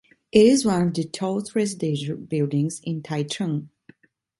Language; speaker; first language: English; non-native, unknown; Italian